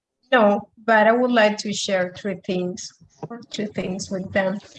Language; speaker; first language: English; non-native, fluent; Spanish